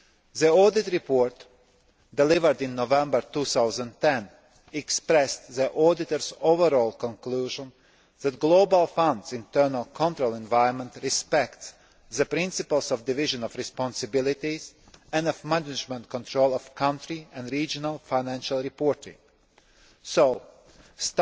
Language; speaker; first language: English; non-native, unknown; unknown